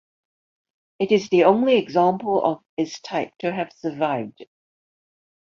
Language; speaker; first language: English; non-native, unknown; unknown